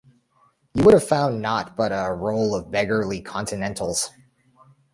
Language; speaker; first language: English; native; English